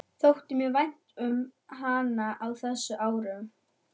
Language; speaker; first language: Icelandic; non-native, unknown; German